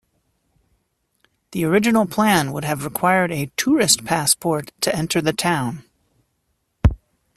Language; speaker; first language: English; native; English